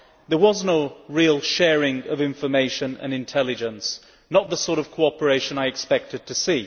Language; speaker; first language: English; native; English